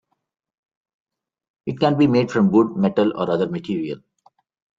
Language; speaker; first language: English; non-native, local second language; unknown